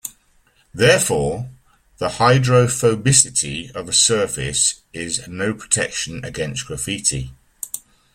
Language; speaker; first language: English; native; English